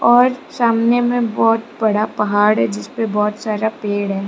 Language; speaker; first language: Hindi; non-native, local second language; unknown